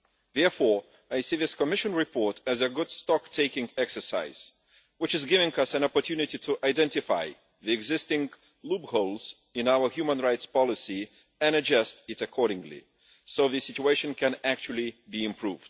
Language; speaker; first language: English; non-native, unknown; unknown